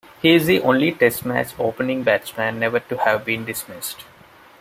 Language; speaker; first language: English; non-native, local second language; Malayalam